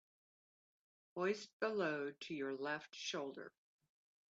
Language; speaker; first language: English; native; English